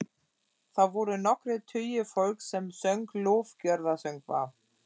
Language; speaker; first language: Icelandic; non-native, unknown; German